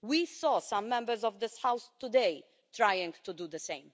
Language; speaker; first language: English; non-native, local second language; Maltese